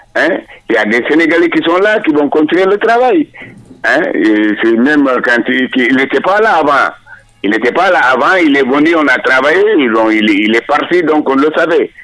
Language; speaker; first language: French; non-native, local second language; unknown